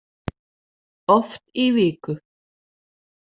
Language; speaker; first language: Icelandic; non-native, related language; Danish